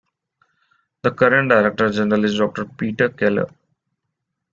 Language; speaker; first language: English; non-native, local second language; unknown